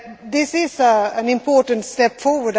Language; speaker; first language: English; non-native, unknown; Swedish